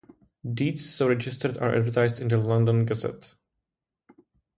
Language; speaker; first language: English; non-native, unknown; Czech